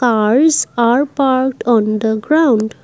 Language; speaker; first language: English; non-native, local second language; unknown